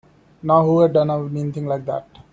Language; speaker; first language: English; non-native, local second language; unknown